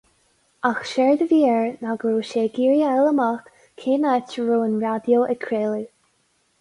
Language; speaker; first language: Irish; non-native, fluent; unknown